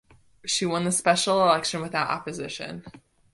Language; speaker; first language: English; native; English